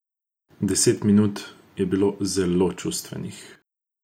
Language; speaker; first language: Slovenian; non-native, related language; Croatian